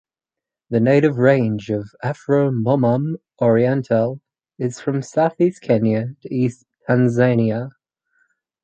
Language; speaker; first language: English; native; English